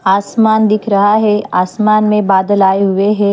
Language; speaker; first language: Hindi; non-native, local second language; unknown